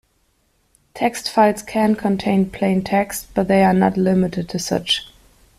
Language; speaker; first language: English; non-native, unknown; German